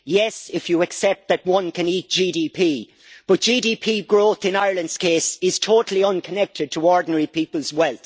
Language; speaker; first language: English; native; English